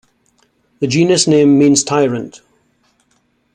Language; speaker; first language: English; native; English